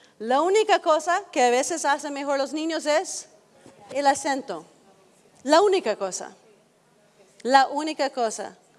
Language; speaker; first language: Spanish; non-native, fluent; English